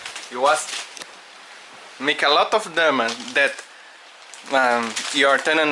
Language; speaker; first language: English; non-native, learner; Portuguese